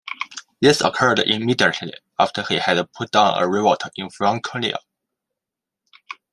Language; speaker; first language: English; non-native, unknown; Chinese